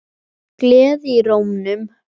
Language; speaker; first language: Icelandic; native; Icelandic